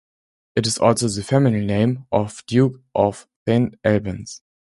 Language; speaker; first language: English; non-native, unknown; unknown